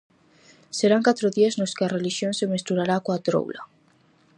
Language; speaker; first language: Galician; native; Galician